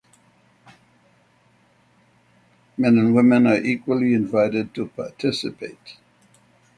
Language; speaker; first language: English; native; English